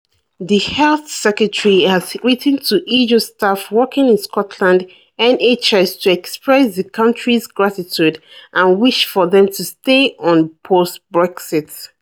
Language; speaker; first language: English; non-native, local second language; Yoruba